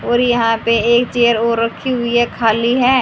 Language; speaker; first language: Hindi; native; Hindi